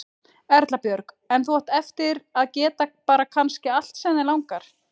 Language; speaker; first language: Icelandic; native; Icelandic